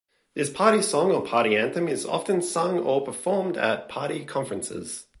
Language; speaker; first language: English; native; English